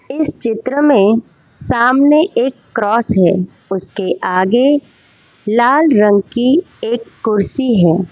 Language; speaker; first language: Hindi; non-native, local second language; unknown